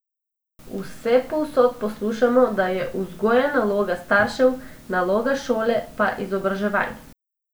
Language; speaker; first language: Slovenian; non-native, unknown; Macedonian